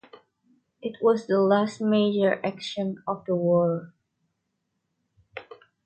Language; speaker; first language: English; non-native, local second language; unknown